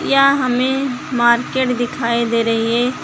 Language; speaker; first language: Hindi; native; Hindi